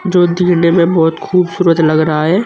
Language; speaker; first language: Hindi; native; Hindi